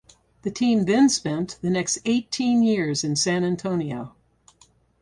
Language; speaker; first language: English; native; English